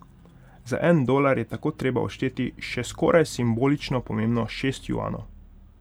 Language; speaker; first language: Slovenian; non-native, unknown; Hungarian